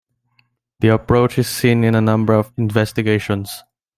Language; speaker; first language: English; non-native, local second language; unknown